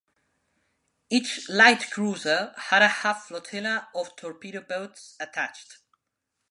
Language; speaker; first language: English; non-native, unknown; Spanish